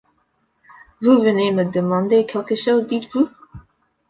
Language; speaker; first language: French; non-native, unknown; English